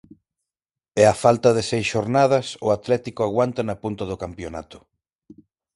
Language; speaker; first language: Galician; non-native, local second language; Spanish